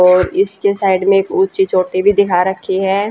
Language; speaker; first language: Hindi; native; Hindi